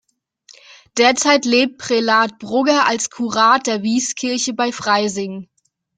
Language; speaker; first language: German; native; German